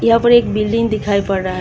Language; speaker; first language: Hindi; non-native, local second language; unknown